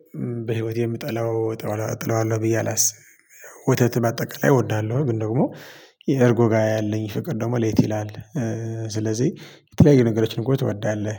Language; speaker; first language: Amharic; non-native, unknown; Tigrinya